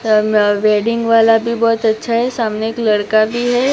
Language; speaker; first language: Hindi; non-native, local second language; Gujarati